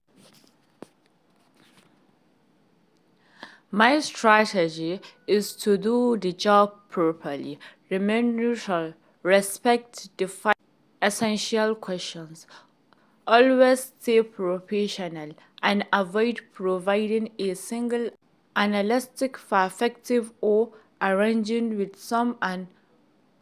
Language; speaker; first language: English; non-native, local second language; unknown